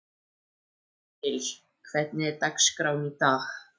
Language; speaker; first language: Icelandic; native; Icelandic